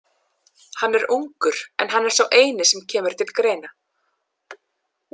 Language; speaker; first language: Icelandic; non-native, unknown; English